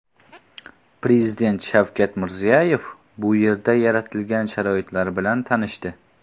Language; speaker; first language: Uzbek; non-native, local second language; Kara-Kalpak